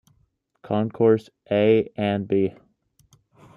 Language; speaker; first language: English; native; English